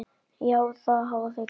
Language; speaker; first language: Icelandic; native; Icelandic